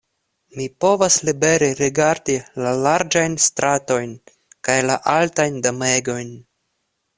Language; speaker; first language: Esperanto; non-native, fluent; Russian